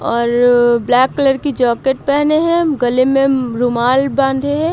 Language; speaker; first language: Hindi; native; Hindi